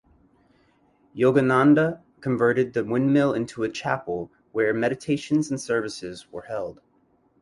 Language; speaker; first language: English; native; English